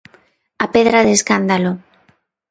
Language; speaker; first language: Galician; non-native, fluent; Spanish